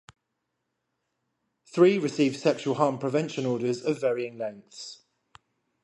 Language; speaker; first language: English; native; English